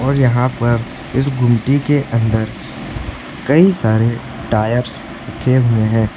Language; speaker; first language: Hindi; native; Hindi